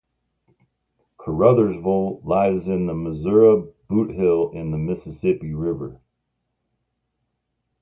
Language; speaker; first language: English; native; English